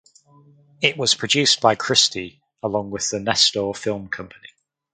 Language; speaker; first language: English; native; English